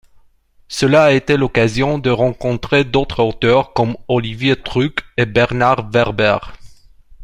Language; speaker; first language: French; non-native, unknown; Romanian